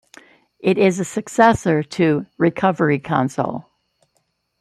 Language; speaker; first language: English; native; English